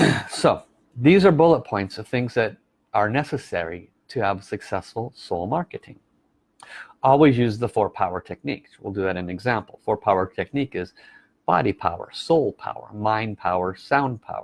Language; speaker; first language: English; native; English